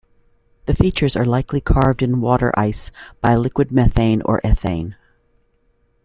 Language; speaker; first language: English; native; English